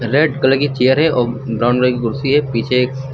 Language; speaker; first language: Hindi; native; Hindi